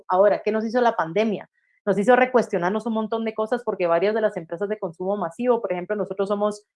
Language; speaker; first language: Spanish; native; Spanish